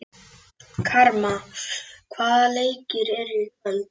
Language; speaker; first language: Icelandic; native; Icelandic